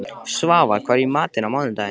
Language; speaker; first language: Icelandic; native; Icelandic